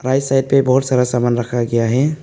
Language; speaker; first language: Hindi; non-native, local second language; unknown